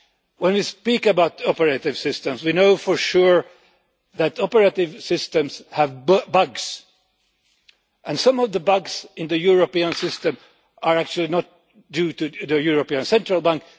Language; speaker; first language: English; non-native, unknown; Finnish